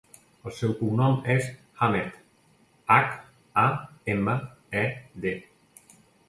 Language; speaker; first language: Catalan; native; Catalan